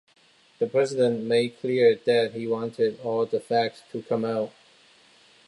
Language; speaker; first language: English; non-native, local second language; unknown